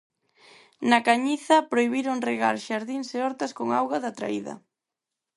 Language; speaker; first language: Galician; non-native, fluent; Spanish